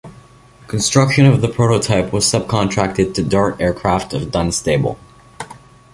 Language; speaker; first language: English; native; English